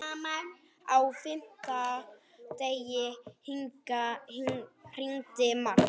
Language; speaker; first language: Icelandic; native; Icelandic